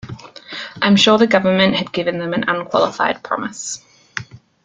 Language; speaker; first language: English; native; English